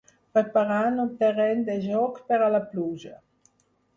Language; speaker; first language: Catalan; non-native, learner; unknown